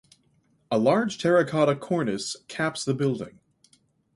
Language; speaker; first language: English; native; English